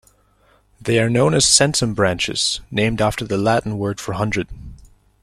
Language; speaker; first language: English; native; English